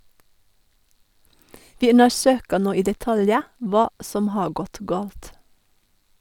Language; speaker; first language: Norwegian; non-native, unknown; German